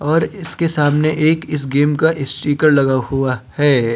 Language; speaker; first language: Hindi; native; Hindi